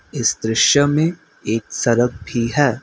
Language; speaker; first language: Hindi; non-native, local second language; Assamese